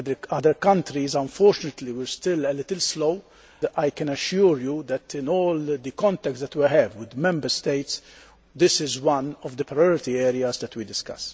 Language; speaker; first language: English; non-native, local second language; Maltese